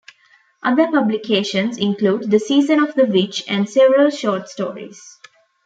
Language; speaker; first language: English; non-native, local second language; Tamil